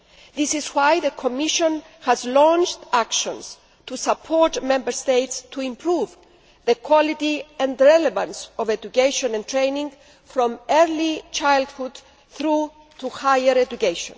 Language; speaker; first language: English; non-native, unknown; Greek